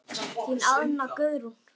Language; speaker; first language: Icelandic; native; Icelandic